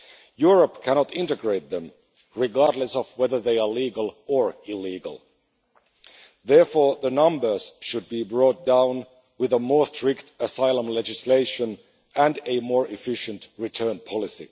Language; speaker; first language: English; non-native, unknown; Finnish